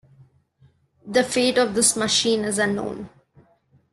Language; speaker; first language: English; non-native, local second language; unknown